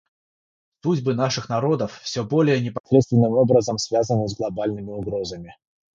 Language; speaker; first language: Russian; non-native, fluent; Georgian